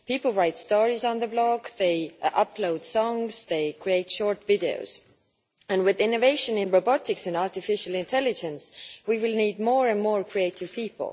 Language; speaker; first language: English; non-native, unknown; Estonian